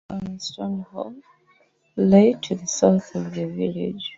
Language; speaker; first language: English; native; English